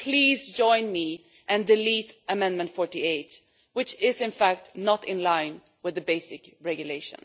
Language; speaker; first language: English; non-native, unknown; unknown